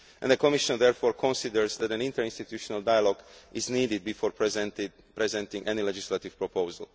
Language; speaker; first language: English; non-native, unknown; Spanish